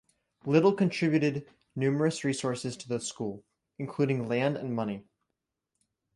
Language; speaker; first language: English; native; English